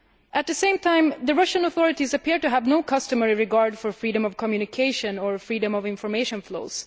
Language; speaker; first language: English; non-native, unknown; Swedish